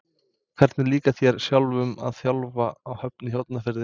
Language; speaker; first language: Icelandic; non-native, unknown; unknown